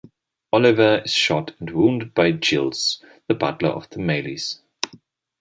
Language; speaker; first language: English; non-native, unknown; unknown